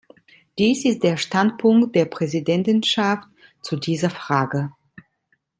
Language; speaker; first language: German; non-native, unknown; Italian